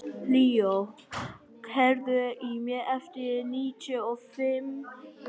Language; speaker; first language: Icelandic; non-native, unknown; Vietnamese